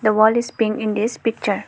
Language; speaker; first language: English; non-native, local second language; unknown